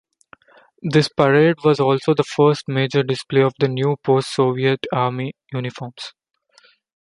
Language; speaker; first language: English; non-native, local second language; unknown